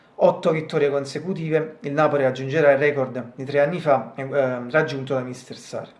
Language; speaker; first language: Italian; native; Italian